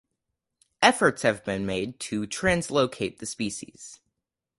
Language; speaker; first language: English; native; English